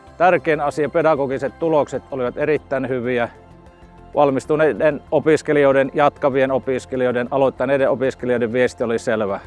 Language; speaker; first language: Finnish; native; Finnish